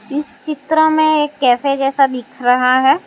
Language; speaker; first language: Hindi; non-native, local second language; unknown